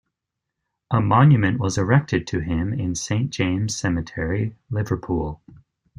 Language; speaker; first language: English; native; English